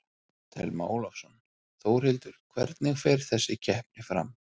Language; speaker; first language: Icelandic; native; Icelandic